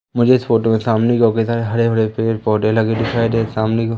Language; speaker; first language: Hindi; native; Hindi